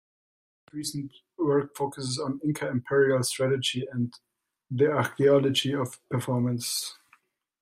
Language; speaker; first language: English; non-native, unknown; German